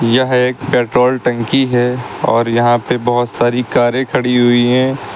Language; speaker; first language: Hindi; native; Hindi